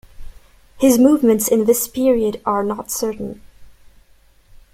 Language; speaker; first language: English; non-native, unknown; French